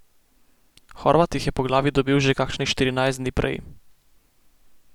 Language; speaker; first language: Slovenian; native; Slovenian